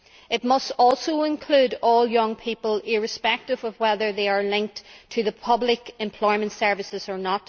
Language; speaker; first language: English; native; English